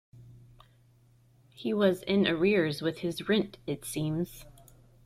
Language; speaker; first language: English; native; English